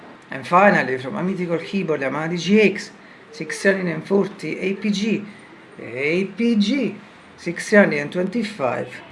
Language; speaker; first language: English; non-native, learner; Italian